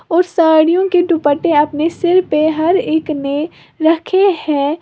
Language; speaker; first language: Hindi; native; Hindi